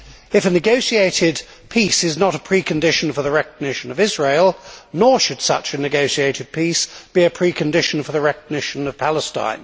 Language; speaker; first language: English; native; English